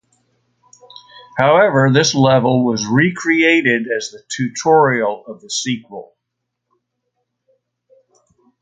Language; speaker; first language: English; native; English